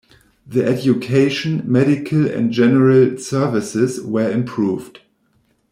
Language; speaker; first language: English; non-native, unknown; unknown